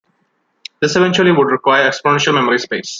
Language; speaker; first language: English; non-native, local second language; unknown